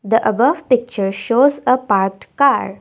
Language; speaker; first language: English; non-native, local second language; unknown